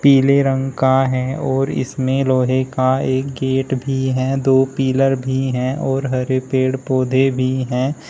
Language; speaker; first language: Hindi; native; Hindi